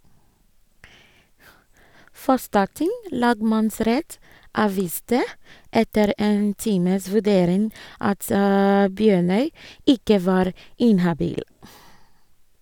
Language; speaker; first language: Norwegian; non-native, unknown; Ga